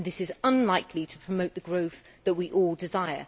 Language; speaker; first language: English; native; English